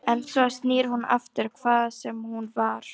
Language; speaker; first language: Icelandic; non-native, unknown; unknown